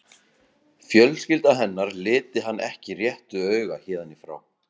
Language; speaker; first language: Icelandic; native; Icelandic